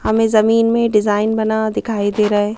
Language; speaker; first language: Hindi; native; Hindi